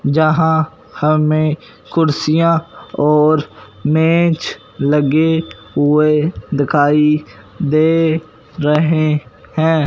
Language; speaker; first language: Hindi; non-native, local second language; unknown